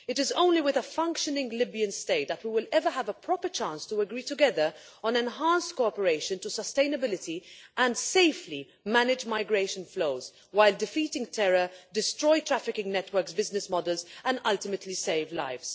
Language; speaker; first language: English; non-native, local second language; Maltese